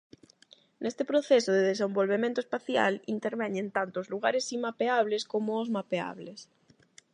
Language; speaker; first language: Galician; non-native, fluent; Spanish